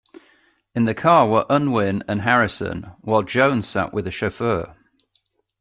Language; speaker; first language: English; native; English